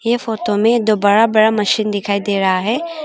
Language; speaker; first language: Hindi; non-native, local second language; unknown